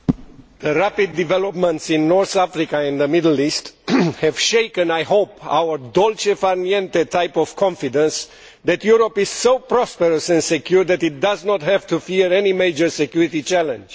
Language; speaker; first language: English; non-native, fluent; Romanian